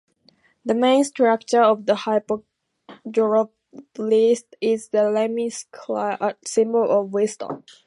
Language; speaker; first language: English; native; English